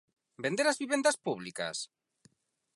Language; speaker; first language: Galician; non-native, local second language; Spanish